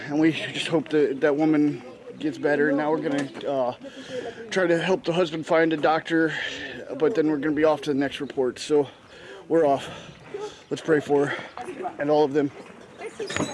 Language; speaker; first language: English; native; English